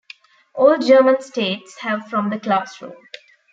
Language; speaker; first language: English; non-native, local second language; Tamil